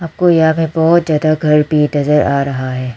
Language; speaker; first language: Hindi; non-native, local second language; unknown